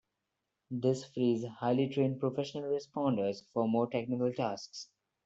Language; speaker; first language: English; non-native, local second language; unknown